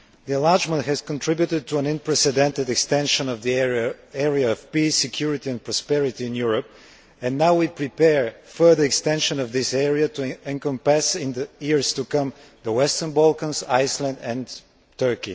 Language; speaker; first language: English; non-native, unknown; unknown